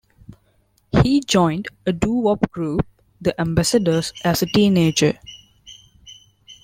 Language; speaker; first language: English; non-native, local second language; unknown